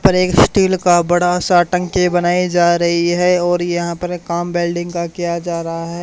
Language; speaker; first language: Hindi; native; Hindi